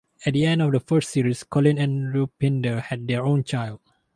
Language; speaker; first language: English; non-native, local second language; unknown